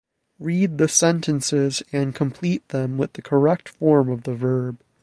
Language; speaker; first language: English; native; English